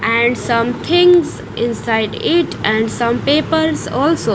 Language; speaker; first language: English; non-native, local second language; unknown